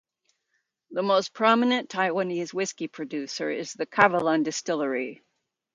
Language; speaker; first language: English; native; English